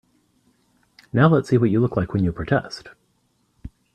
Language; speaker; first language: English; native; English